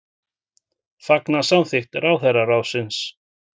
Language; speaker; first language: Icelandic; native; Icelandic